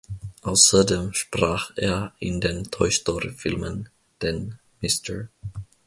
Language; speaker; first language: German; non-native, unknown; Finnish